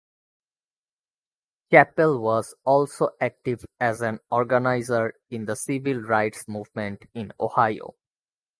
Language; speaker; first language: English; non-native, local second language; Bangla